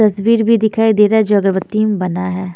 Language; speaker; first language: Hindi; non-native, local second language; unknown